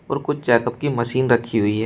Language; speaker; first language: Hindi; native; Hindi